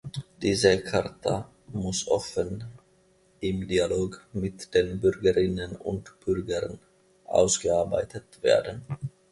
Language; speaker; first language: German; non-native, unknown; Finnish